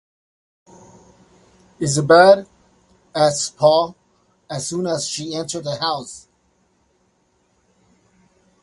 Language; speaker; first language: English; native; English